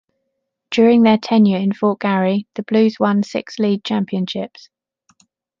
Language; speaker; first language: English; native; English